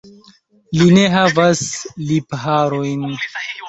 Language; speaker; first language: Esperanto; non-native, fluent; Chinese